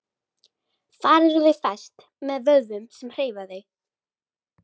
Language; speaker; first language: Icelandic; native; Icelandic